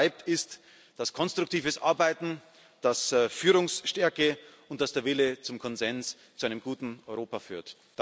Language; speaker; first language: German; native; German